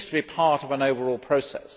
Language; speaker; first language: English; native; English